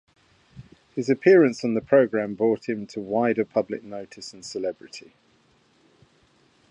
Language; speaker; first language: English; native; English